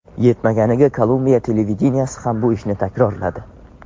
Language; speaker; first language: Uzbek; non-native, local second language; Tajik